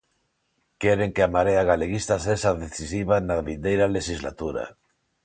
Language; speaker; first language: Galician; non-native, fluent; Spanish